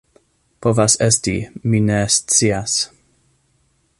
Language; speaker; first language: Esperanto; non-native, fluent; English